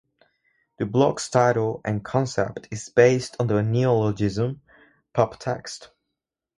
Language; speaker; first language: English; non-native, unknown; Spanish